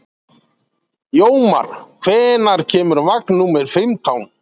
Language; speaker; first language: Icelandic; native; Icelandic